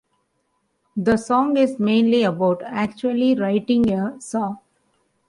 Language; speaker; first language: English; non-native, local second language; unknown